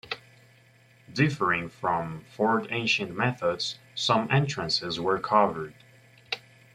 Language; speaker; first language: English; native; English